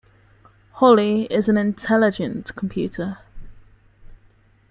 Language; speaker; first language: English; native; English